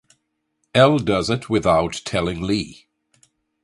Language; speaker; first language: English; native; English